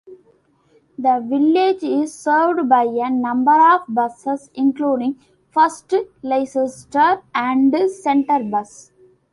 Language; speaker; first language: English; non-native, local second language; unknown